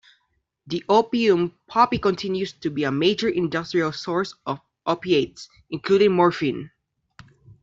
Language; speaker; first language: English; non-native, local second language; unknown